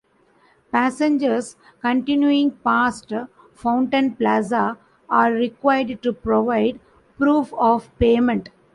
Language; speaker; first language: English; non-native, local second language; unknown